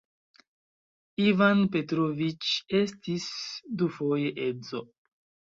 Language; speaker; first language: Esperanto; non-native, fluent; Chinese